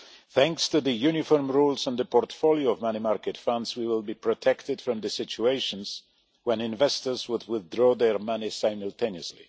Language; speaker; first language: English; non-native, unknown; Polish